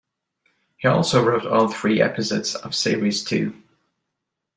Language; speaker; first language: English; non-native, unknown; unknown